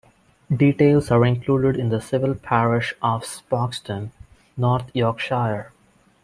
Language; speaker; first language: English; non-native, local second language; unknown